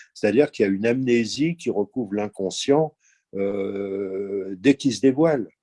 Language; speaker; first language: French; native; French